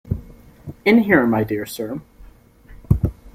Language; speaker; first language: English; native; English